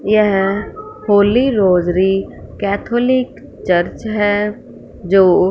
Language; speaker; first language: Hindi; non-native, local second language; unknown